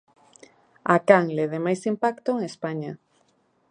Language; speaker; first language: Galician; native; Galician